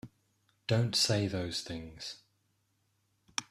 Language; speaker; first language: English; native; English